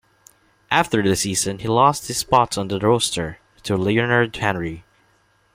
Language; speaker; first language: English; non-native, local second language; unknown